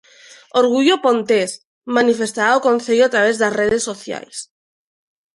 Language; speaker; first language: Galician; non-native, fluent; Spanish